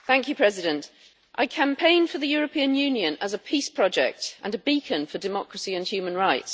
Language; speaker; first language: English; native; English